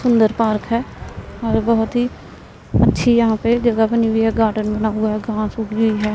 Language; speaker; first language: Hindi; non-native, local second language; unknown